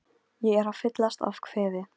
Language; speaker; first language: Icelandic; non-native, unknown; Polish